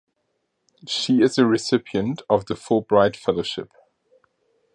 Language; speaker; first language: English; non-native, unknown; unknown